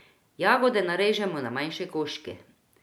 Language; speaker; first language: Slovenian; non-native, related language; Croatian